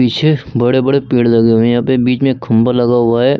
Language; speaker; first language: Hindi; native; Hindi